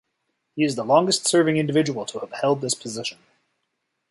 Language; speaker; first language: English; native; English